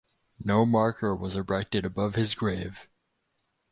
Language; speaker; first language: English; native; English